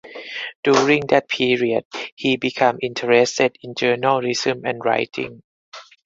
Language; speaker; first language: English; non-native, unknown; Thai